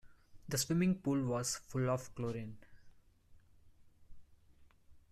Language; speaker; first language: English; non-native, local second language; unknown